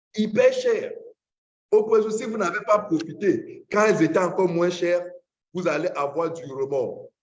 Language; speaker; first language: French; non-native, local second language; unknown